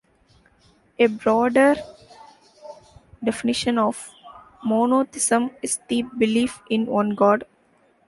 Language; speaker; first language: English; non-native, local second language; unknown